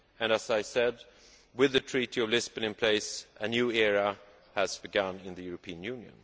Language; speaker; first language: English; non-native, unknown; Swedish